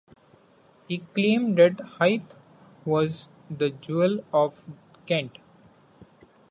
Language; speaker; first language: English; non-native, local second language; Marathi